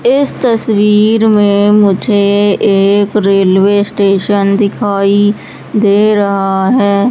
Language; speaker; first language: Hindi; native; Hindi